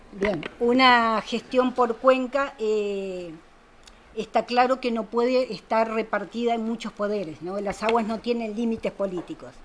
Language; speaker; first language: Spanish; native; Spanish